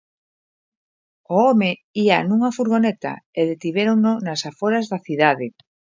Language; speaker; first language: Galician; native; Galician